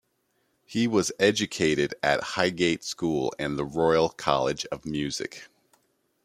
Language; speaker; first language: English; native; English